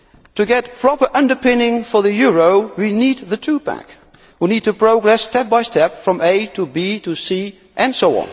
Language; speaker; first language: English; non-native, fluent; Dutch